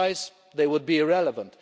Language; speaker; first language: English; non-native, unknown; Bulgarian